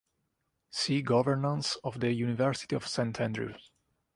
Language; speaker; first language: English; non-native, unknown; Italian